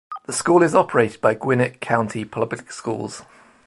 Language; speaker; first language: English; native; English